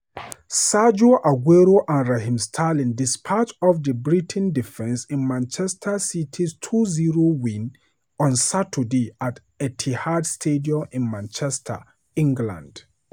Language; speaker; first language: English; non-native, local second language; Hausa